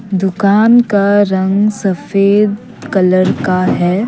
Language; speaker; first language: Hindi; non-native, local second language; Assamese